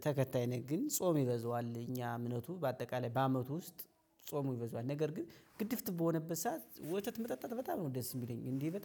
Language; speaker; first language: Amharic; native; Amharic